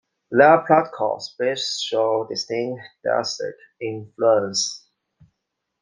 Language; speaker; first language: English; non-native, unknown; Chinese